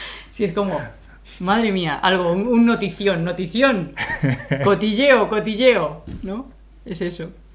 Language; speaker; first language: Spanish; native; Spanish